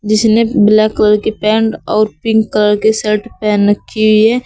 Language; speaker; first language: Hindi; native; Hindi